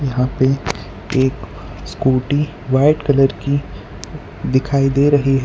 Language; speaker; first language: Hindi; non-native, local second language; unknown